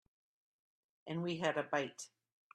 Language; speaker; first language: English; native; English